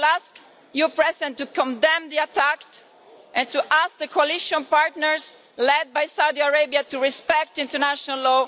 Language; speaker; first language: English; non-native, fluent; Italian